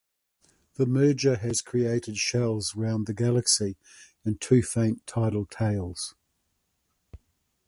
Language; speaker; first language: English; native; English